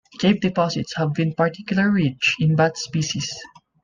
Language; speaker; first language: English; non-native, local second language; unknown